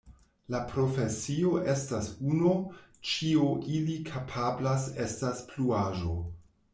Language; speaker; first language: Esperanto; non-native, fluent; German